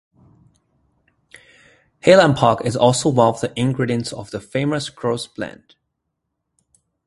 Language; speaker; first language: English; native; English